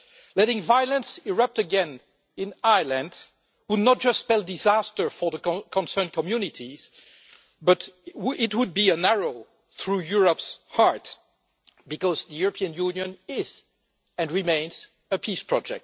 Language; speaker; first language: English; non-native, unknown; French